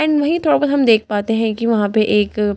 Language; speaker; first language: Hindi; native; Hindi